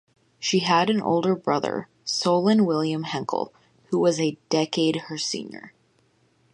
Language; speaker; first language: English; native; English